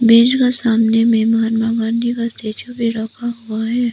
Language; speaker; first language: Hindi; non-native, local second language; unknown